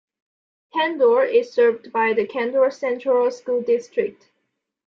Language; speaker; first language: English; non-native, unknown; Chinese